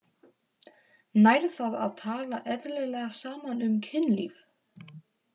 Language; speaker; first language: Icelandic; non-native, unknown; Polish